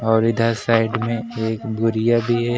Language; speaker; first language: Hindi; native; Hindi